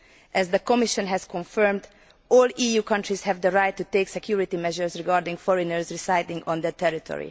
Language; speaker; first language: English; non-native, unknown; Hungarian